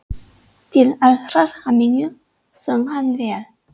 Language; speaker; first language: Icelandic; non-native, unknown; English